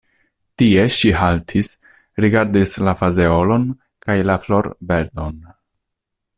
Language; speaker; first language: Esperanto; non-native, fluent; Italian